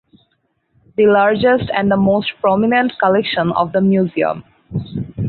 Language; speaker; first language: English; non-native, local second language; Bangla